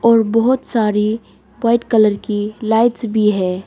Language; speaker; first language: Hindi; non-native, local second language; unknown